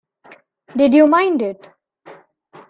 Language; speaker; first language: English; non-native, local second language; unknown